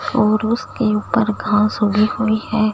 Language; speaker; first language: Hindi; non-native, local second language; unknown